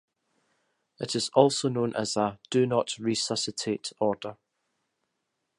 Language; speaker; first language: English; native; English